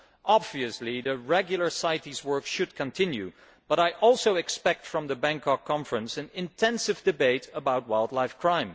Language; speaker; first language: English; non-native, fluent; Dutch